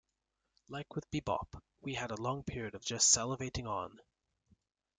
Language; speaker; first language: English; native; English